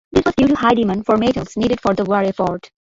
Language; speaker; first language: English; non-native, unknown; Bangla